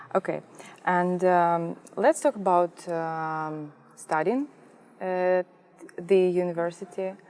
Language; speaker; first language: English; non-native, learner; Russian